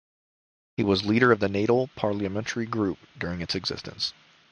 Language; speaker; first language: English; native; English